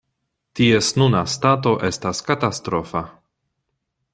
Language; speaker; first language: Esperanto; non-native, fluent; Polish